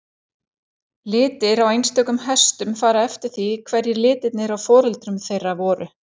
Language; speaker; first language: Icelandic; native; Icelandic